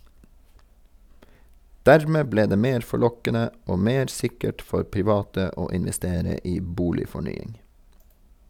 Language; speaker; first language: Norwegian; native; Norwegian